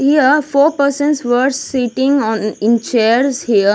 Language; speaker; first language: English; non-native, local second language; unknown